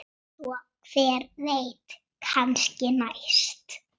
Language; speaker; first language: Icelandic; native; Icelandic